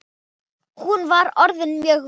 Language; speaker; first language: Icelandic; non-native, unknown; Thai